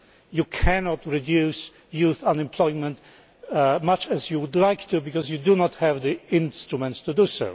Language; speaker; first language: English; non-native, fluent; Polish